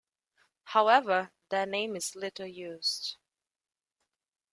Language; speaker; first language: English; native; English